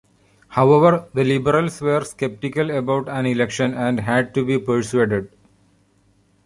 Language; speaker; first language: English; non-native, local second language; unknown